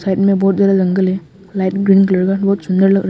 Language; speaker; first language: Hindi; non-native, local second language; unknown